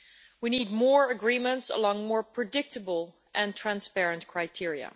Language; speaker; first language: English; non-native, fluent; Dutch